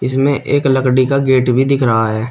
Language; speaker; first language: Hindi; native; Hindi